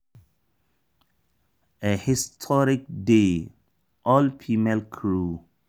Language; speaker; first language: English; non-native, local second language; Hausa